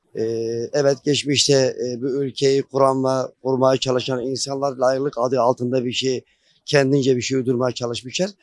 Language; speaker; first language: Turkish; non-native, local second language; Kurdish